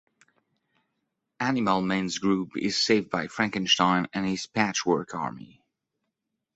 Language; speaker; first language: English; non-native, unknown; French